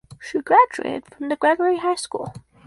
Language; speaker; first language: English; native; English